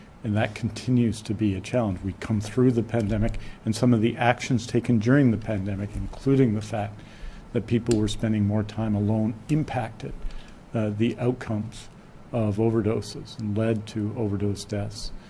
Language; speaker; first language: English; native; English